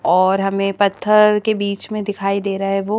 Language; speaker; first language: Hindi; native; Hindi